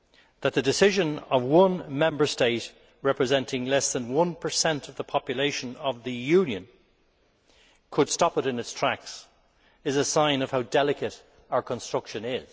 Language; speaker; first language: English; native; English